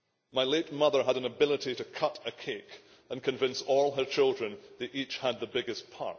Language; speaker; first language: English; native; English